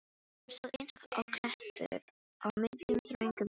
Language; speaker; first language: Icelandic; non-native, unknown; Filipino